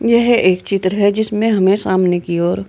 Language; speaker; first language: Hindi; native; Hindi